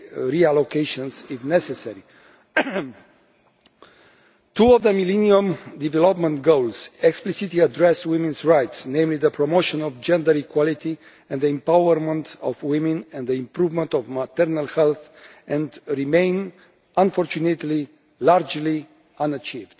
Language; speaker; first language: English; non-native, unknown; Romanian